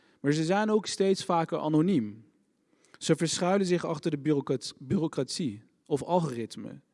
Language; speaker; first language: Dutch; early bilingual, other home language; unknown